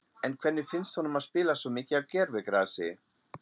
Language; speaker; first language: Icelandic; non-native, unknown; German